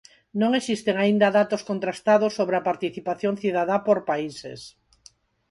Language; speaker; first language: Galician; non-native, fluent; Spanish